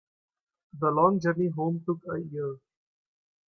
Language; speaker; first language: English; non-native, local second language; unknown